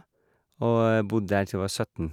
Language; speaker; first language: Norwegian; non-native, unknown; English